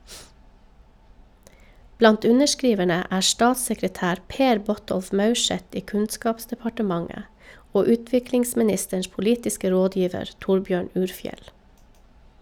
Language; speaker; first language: Norwegian; native; Norwegian